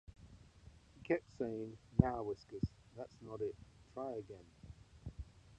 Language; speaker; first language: English; native; English